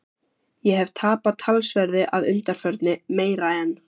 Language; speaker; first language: Icelandic; native; Icelandic